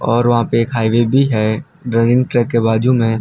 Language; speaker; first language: Hindi; non-native, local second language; Gujarati